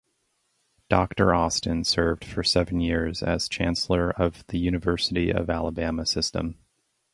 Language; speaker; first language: English; native; English